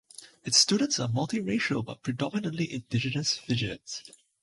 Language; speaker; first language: English; non-native, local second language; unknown